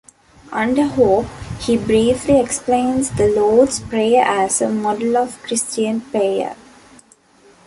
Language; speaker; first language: English; non-native, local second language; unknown